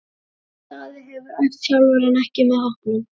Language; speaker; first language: Icelandic; native; Icelandic